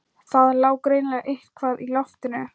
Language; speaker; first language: Icelandic; non-native, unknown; Thai